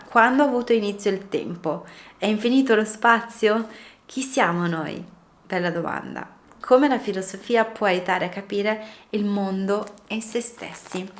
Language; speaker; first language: Italian; early bilingual, other home language; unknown